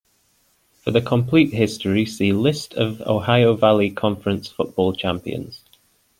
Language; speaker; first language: English; native; English